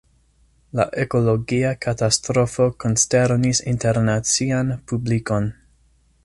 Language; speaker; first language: Esperanto; non-native, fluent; English